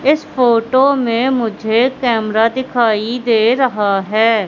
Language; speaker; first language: Hindi; native; Hindi